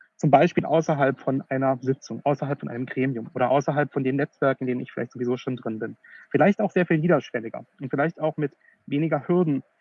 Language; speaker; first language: German; native; German